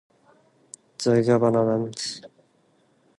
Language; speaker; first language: English; non-native, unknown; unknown